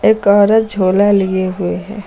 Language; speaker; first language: Hindi; native; Hindi